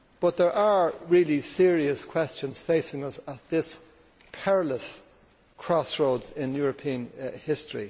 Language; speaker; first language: English; native; English